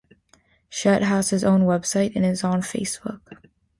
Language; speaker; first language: English; native; English